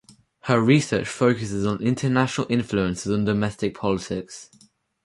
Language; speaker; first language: English; native; English